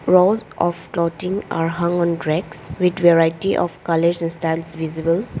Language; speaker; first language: English; non-native, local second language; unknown